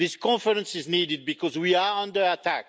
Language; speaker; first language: English; non-native, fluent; French